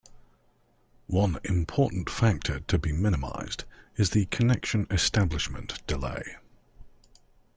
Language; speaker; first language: English; native; English